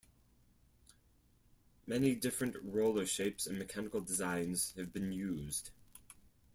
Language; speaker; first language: English; non-native, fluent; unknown